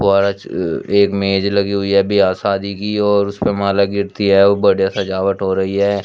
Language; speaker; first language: Hindi; native; Hindi